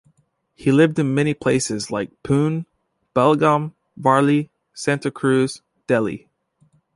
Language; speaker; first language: English; native; English